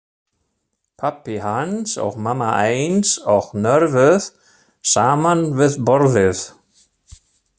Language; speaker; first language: Icelandic; non-native, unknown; German